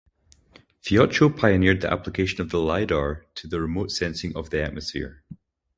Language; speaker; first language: English; native; English